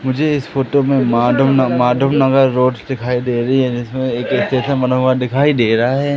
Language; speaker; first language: Hindi; native; Hindi